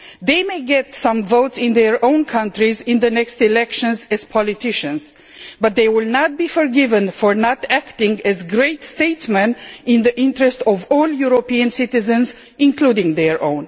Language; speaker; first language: English; non-native, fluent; Romanian